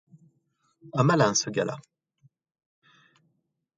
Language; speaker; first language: French; native; French